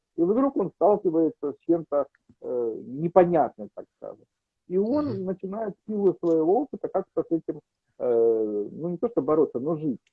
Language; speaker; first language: Russian; native; Russian